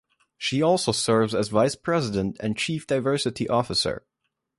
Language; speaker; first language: English; non-native, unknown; German